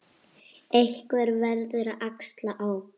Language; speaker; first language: Icelandic; native; Icelandic